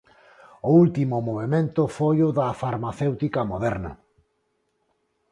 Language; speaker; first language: Galician; non-native, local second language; Spanish